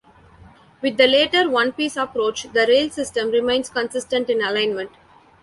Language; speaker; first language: English; non-native, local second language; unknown